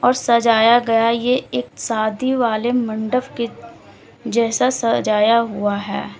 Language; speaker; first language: Hindi; native; Hindi